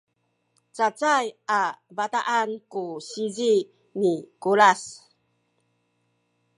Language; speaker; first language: Sakizaya; native; Sakizaya